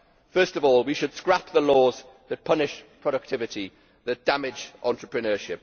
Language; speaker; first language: English; native; English